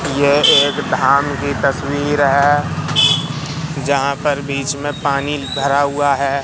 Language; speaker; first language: Hindi; native; Hindi